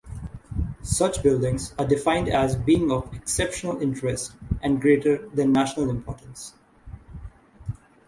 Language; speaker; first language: English; non-native, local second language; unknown